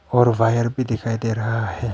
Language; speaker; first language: Hindi; non-native, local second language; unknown